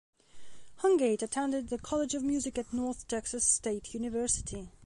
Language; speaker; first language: English; non-native, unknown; Belarusian